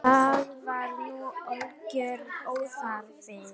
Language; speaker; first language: Icelandic; non-native, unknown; Polish